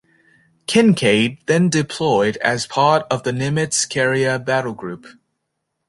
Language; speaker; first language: English; native; English